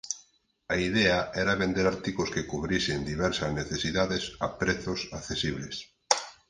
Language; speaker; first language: Galician; native; Galician